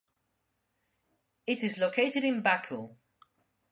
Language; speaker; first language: English; non-native, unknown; Spanish